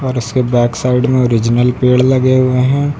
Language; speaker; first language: Hindi; native; Hindi